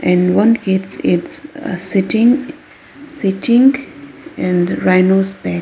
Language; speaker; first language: English; non-native, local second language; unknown